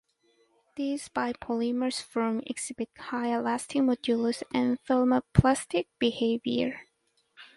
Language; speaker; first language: English; native; English